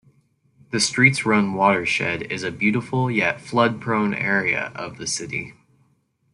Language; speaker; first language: English; native; English